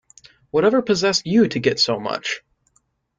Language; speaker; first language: English; native; English